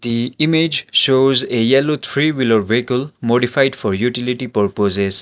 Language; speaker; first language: English; non-native, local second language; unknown